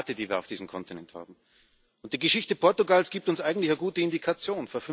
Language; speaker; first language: German; native; German